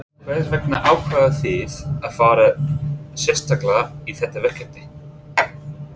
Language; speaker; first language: Icelandic; non-native, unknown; English